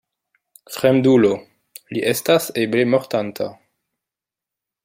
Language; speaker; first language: Esperanto; non-native, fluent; French